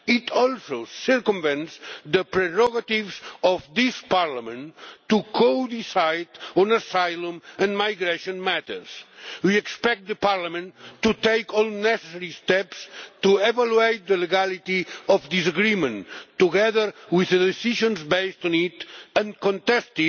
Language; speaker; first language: English; non-native, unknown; Catalan